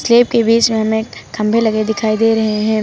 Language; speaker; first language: Hindi; native; Hindi